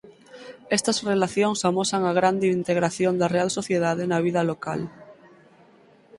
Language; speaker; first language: Galician; native; Galician